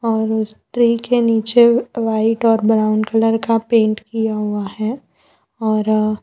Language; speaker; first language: Hindi; non-native, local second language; Gujarati